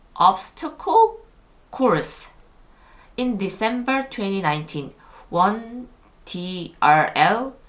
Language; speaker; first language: English; non-native, learner; Korean